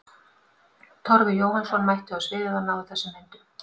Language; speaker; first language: Icelandic; native; Icelandic